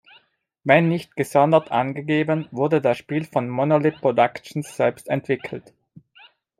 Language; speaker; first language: German; non-native, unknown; Italian